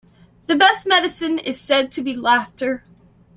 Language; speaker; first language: English; native; English